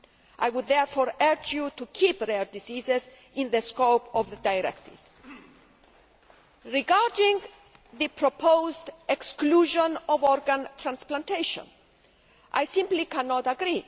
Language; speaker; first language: English; non-native, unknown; Greek